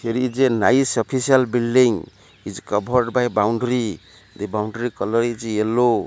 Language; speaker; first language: English; non-native, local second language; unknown